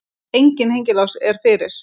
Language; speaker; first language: Icelandic; native; Icelandic